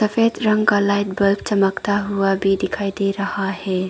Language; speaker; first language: Hindi; non-native, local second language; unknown